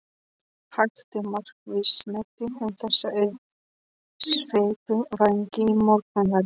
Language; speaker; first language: Icelandic; non-native, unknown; Polish